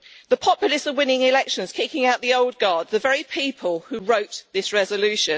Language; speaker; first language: English; native; English